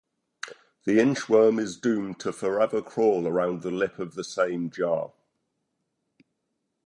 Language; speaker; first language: English; native; English